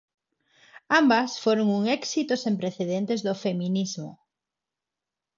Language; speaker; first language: Galician; non-native, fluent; Spanish